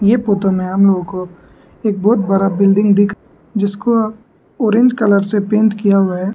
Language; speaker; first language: Hindi; non-native, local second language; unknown